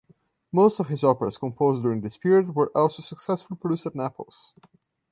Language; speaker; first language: English; non-native, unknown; Portuguese